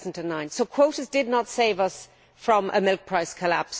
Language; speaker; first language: English; native; English